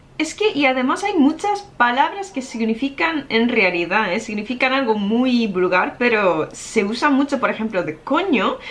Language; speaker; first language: Spanish; non-native, fluent; Japanese